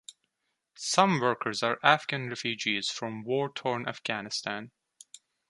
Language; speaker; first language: English; non-native, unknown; Turkish